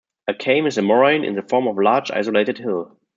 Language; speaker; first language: English; non-native, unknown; German